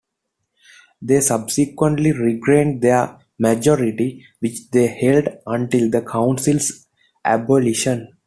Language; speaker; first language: English; non-native, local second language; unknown